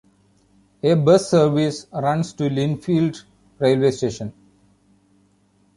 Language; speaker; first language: English; non-native, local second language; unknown